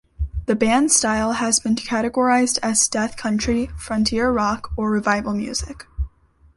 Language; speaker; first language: English; native; English